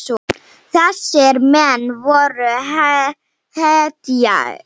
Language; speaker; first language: Icelandic; non-native, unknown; Slovenian